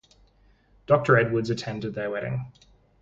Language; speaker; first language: English; native; English